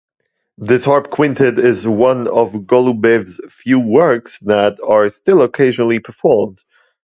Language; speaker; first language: English; non-native, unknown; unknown